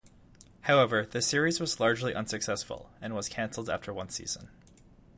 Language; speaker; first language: English; native; English